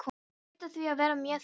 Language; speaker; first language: Icelandic; non-native, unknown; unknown